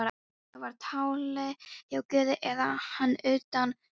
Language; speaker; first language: Icelandic; non-native, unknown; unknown